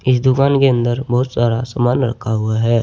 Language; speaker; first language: Hindi; native; Hindi